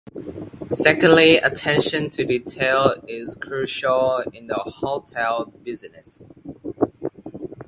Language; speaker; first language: English; non-native, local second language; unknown